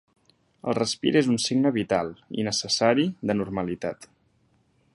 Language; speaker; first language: Catalan; native; Catalan